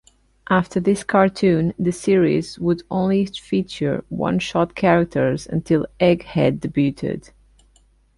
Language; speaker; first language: English; non-native, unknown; Portuguese